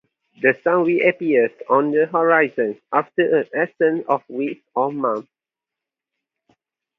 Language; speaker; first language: English; non-native, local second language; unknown